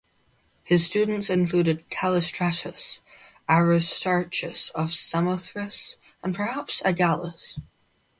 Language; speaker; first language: English; native; English